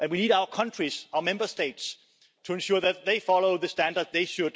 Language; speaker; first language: English; non-native, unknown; Danish